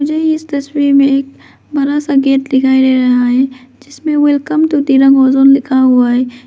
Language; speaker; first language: Hindi; non-native, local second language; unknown